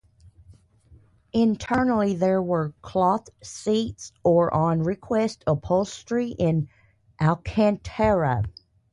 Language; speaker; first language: English; native; English